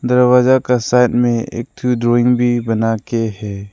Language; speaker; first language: Hindi; non-native, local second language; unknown